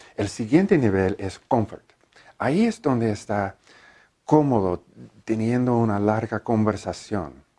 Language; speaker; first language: Spanish; non-native, learner; English